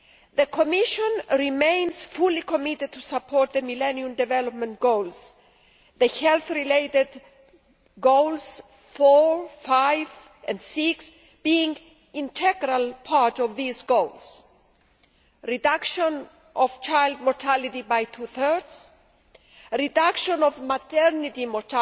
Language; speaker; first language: English; non-native, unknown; Greek